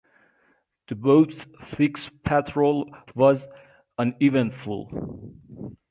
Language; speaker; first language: English; native; English